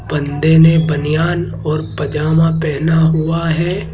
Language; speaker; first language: Hindi; native; Hindi